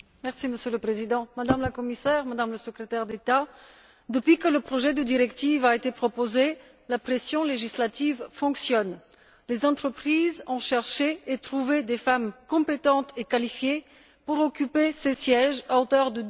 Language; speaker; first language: French; non-native, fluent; Bulgarian